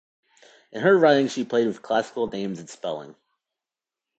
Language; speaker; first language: English; native; English